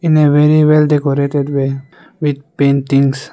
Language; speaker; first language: English; non-native, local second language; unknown